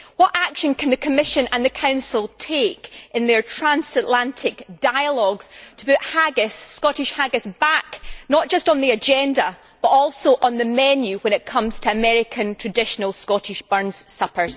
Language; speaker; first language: English; native; English